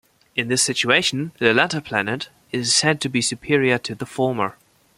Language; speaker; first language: English; non-native, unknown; German